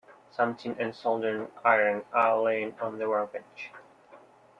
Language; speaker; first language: English; native; English